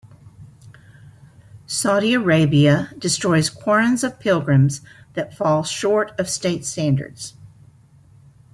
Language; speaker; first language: English; native; English